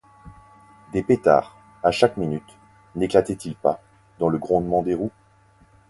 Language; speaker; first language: French; native; French